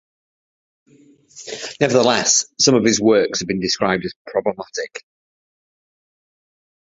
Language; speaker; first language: English; native; English